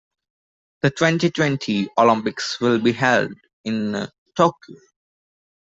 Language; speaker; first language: English; non-native, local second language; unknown